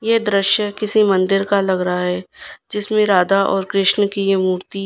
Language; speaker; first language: Hindi; non-native, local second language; Gujarati